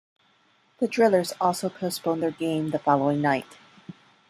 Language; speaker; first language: English; non-native, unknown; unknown